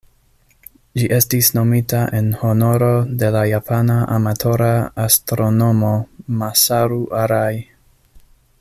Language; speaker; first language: Esperanto; non-native, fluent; English